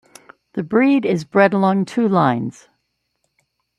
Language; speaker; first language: English; native; English